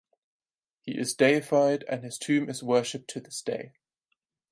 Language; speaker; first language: English; non-native, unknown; German